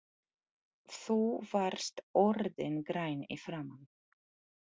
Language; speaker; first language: Icelandic; non-native, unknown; Polish